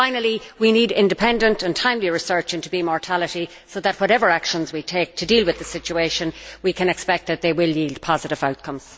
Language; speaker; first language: English; native; English